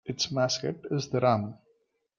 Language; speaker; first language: English; non-native, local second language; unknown